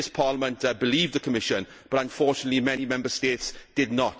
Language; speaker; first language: English; native; English